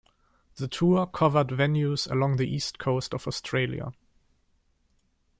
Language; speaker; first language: English; non-native, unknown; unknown